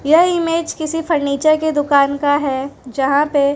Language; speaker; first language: Hindi; non-native, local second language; Gujarati